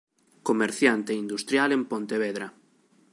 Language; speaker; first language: Galician; native; Galician